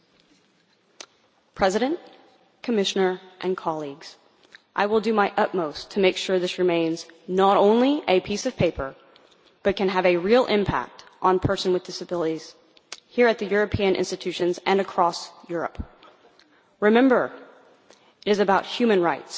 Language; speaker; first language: English; non-native, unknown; Dutch